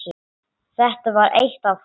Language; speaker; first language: Icelandic; non-native, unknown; English